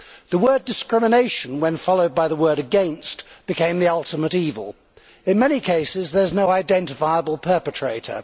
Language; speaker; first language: English; native; English